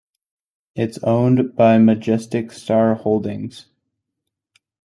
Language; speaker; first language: English; native; English